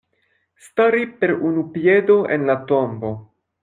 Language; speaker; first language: Esperanto; non-native, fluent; French